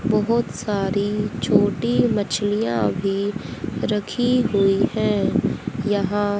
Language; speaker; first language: Hindi; native; Hindi